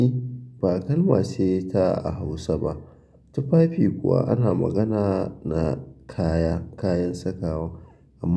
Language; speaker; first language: Hausa; native; Hausa